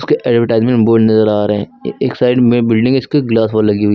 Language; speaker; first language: Hindi; native; Hindi